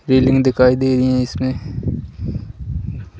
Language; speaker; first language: Hindi; native; Hindi